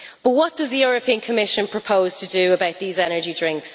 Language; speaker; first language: English; native; English